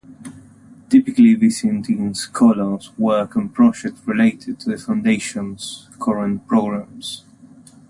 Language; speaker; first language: English; native; English